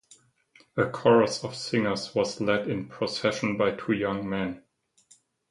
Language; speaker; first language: English; non-native, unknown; German